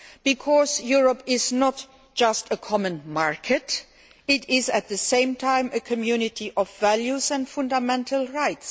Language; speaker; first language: English; non-native, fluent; Luxembourgish